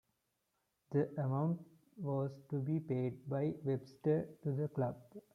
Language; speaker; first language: English; non-native, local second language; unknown